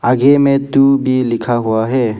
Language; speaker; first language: Hindi; non-native, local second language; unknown